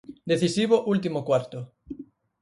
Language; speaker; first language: Galician; native; Galician